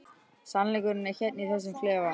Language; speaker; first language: Icelandic; native; Icelandic